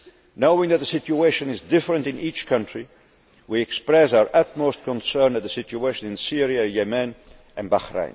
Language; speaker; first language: English; non-native, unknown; Dutch